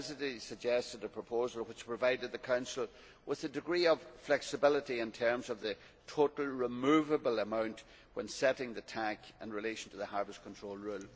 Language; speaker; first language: English; native; English